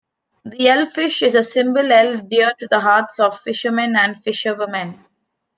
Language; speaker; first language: English; non-native, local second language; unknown